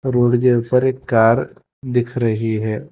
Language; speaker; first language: Hindi; non-native, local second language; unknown